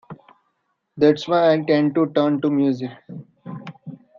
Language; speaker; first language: English; non-native, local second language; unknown